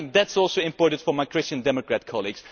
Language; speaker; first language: English; non-native, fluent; Dutch